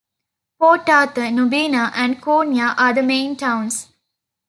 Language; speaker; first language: English; non-native, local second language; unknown